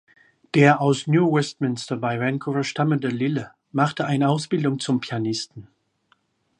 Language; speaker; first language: German; non-native, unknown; French